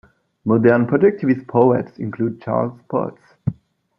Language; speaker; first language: English; non-native, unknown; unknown